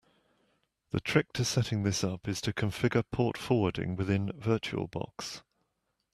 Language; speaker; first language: English; native; English